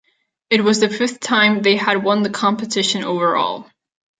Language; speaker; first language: English; non-native, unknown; Catalan